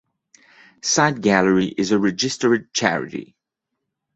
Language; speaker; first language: English; non-native, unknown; French